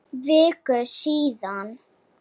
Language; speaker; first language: Icelandic; non-native, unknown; Slovak